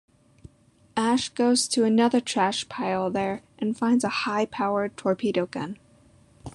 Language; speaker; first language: English; native; English